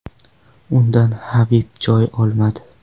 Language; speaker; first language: Uzbek; non-native, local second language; Kara-Kalpak